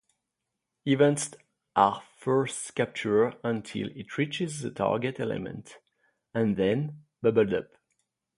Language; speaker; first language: English; native; English